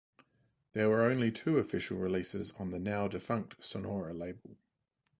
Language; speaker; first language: English; native; English